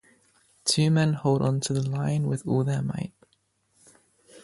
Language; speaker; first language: English; native; English